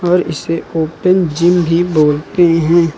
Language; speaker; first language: Hindi; native; Hindi